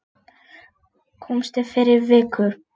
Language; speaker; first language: Icelandic; non-native, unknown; Polish